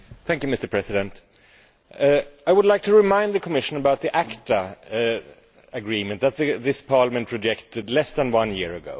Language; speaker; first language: English; non-native, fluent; Swedish